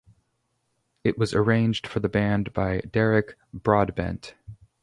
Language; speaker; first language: English; native; English